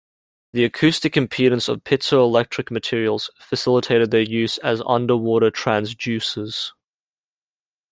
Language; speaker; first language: English; native; English